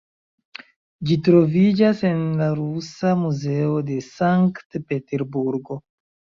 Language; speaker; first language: Esperanto; non-native, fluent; Chinese